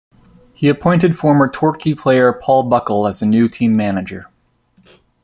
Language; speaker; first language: English; native; English